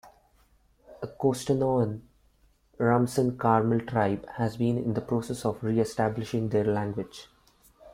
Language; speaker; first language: English; non-native, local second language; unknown